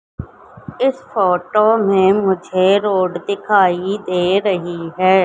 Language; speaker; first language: Hindi; native; Hindi